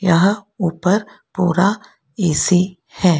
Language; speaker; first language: Hindi; non-native, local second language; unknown